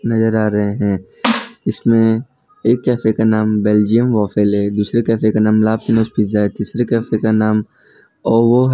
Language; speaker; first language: Hindi; non-native, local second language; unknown